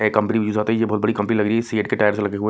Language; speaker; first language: Hindi; non-native, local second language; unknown